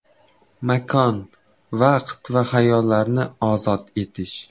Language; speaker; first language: Uzbek; non-native, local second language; Kara-Kalpak